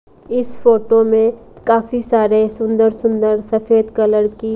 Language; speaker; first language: Hindi; non-native, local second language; Punjabi